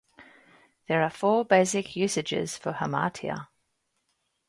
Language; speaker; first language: English; native; English